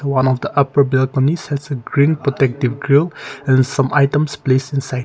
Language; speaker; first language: English; non-native, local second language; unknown